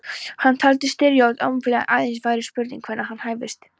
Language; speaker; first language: Icelandic; non-native, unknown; Polish